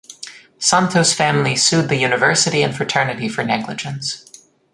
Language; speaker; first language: English; native; English